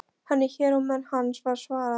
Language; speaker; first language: Icelandic; non-native, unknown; Polish